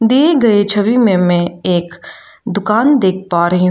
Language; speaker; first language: Hindi; non-native, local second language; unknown